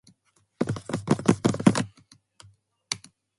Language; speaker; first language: English; non-native, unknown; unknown